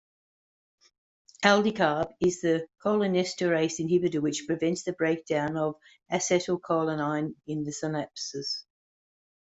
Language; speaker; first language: English; native; English